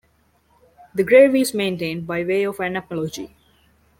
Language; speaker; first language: English; non-native, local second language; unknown